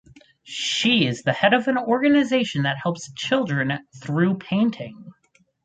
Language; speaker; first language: English; native; English